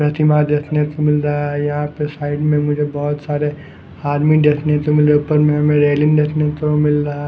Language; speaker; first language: Hindi; non-native, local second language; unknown